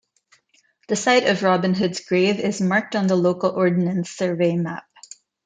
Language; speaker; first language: English; non-native, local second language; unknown